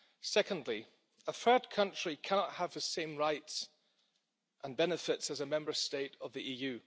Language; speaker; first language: English; non-native, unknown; German